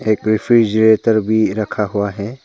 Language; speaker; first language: Hindi; early bilingual, other home language; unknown